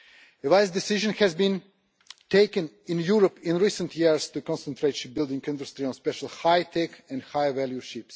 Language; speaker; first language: English; non-native, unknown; Russian